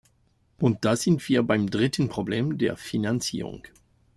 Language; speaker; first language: German; non-native, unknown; French